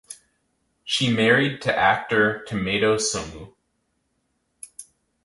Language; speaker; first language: English; native; English